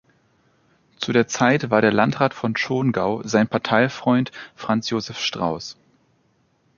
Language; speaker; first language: German; native; German